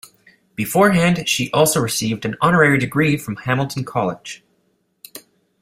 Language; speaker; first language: English; native; English